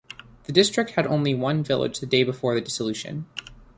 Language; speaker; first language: English; native; English